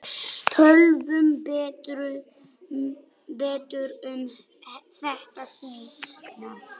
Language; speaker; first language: Icelandic; non-native, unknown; Polish